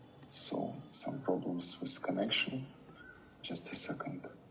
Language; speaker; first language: English; non-native, fluent; Russian